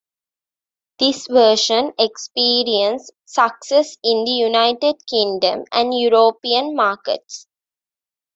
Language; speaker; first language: English; non-native, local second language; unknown